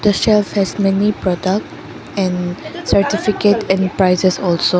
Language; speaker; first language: English; non-native, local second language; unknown